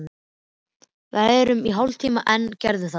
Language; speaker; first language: Icelandic; native; Icelandic